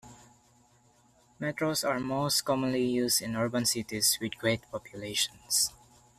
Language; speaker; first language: English; non-native, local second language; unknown